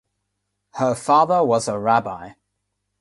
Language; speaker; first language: English; non-native, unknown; Nepali